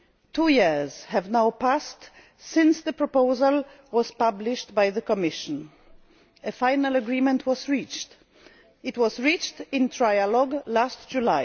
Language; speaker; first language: English; non-native, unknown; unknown